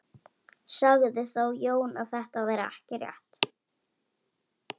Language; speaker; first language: Icelandic; native; Icelandic